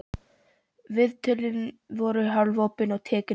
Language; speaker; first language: Icelandic; non-native, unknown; Polish